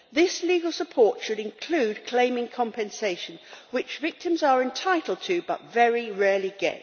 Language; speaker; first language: English; native; English